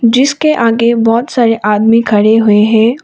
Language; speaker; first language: Hindi; non-native, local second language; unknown